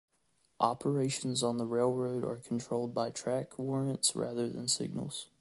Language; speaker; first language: English; native; English